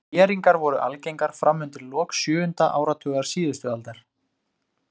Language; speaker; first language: Icelandic; native; Icelandic